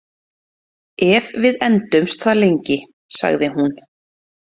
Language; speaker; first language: Icelandic; native; Icelandic